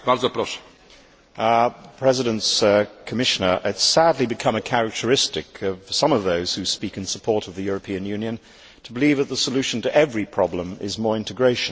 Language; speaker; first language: English; native; English